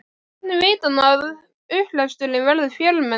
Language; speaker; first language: Icelandic; native; Icelandic